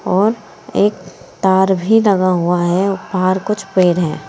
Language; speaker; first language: Hindi; native; Hindi